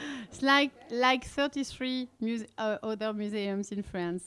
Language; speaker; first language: English; non-native, learner; French